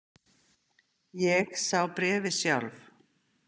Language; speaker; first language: Icelandic; native; Icelandic